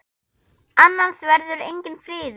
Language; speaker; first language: Icelandic; non-native, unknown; German